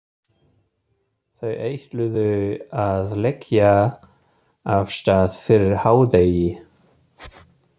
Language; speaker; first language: Icelandic; non-native, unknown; German